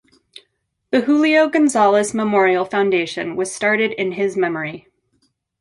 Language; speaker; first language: English; native; English